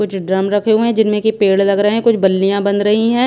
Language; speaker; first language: Hindi; non-native, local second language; Punjabi